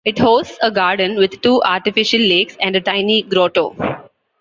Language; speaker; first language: English; non-native, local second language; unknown